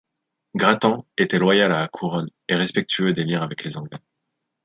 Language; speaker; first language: French; native; French